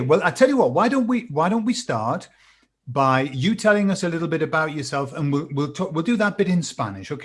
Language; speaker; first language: English; native; English